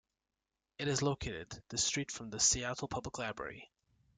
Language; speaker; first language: English; native; English